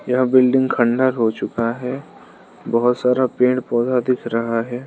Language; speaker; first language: Hindi; non-native, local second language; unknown